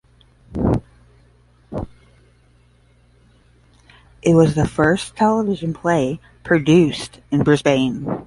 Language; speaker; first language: English; native; English